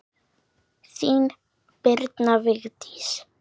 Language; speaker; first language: Icelandic; native; Icelandic